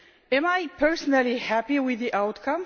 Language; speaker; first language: English; non-native, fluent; Romanian